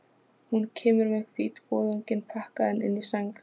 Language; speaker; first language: Icelandic; non-native, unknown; Polish